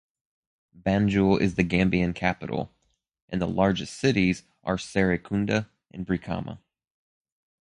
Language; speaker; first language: English; native; English